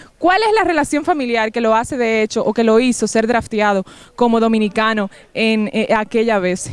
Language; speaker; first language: Spanish; native; Spanish